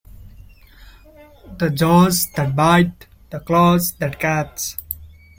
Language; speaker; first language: English; non-native, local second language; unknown